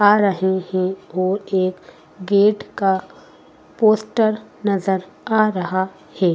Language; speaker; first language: Hindi; native; Hindi